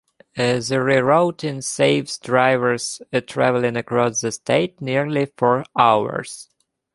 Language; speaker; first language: English; non-native, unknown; Ukrainian